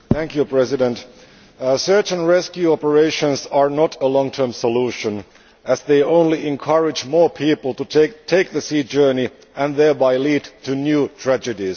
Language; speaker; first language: English; non-native, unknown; Finnish